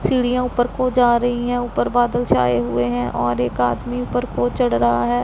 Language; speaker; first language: Hindi; non-native, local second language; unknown